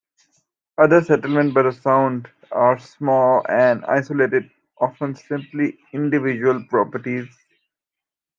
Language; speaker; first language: English; native; English